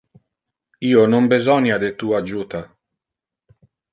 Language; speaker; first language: Interlingua; non-native, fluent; Italian